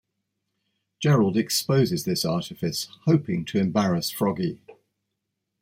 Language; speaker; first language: English; native; English